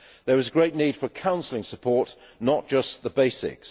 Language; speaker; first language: English; native; English